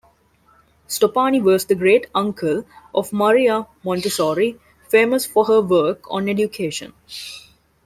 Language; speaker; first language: English; non-native, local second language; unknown